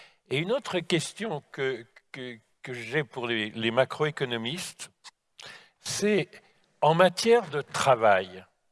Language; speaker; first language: French; native; French